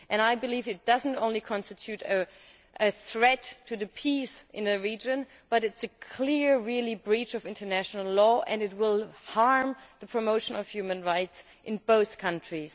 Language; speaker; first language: English; non-native, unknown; German